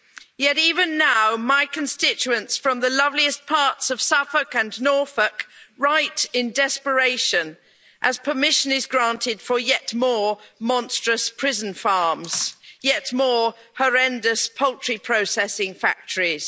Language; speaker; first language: English; native; English